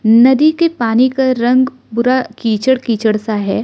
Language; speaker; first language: Hindi; non-native, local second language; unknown